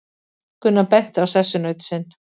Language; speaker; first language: Icelandic; native; Icelandic